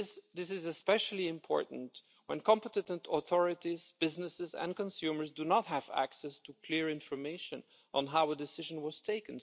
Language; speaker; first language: English; non-native, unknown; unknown